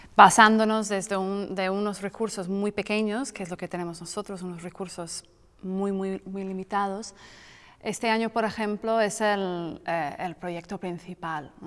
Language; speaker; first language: Spanish; non-native, fluent; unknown